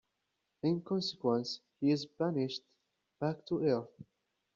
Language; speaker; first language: English; native; English